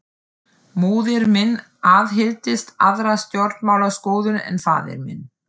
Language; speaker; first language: Icelandic; non-native, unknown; German